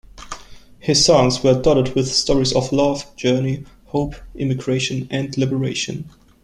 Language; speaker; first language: English; non-native, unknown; German